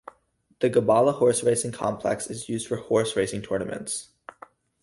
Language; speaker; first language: English; native; English